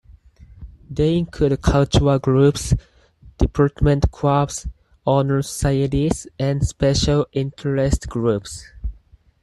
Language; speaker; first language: English; non-native, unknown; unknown